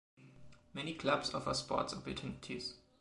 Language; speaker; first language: English; non-native, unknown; German